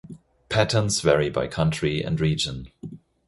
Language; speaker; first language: English; non-native, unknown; German